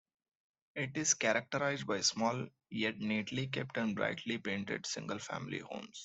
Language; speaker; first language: English; non-native, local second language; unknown